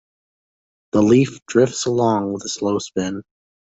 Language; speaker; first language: English; native; English